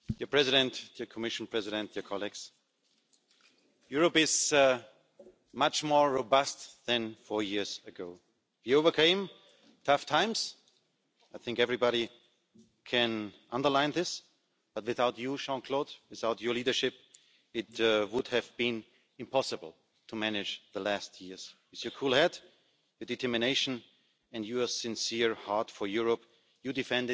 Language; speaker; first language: English; non-native, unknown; German